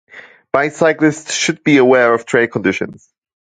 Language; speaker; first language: English; non-native, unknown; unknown